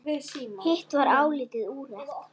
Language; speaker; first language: Icelandic; native; Icelandic